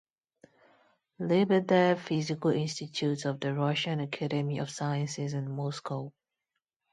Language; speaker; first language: English; non-native, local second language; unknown